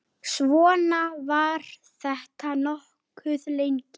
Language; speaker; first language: Icelandic; native; Icelandic